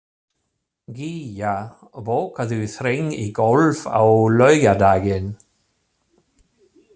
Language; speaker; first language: Icelandic; non-native, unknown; German